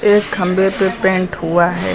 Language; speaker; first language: Hindi; native; Hindi